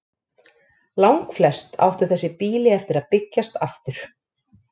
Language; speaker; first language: Icelandic; native; Icelandic